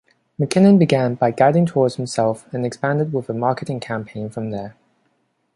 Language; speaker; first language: English; non-native, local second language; Cantonese